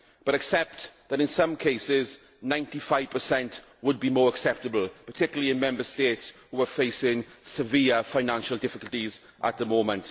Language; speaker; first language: English; native; English